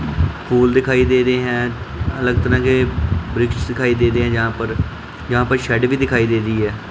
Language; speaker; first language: Hindi; non-native, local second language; Punjabi